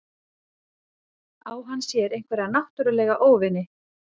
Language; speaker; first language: Icelandic; native; Icelandic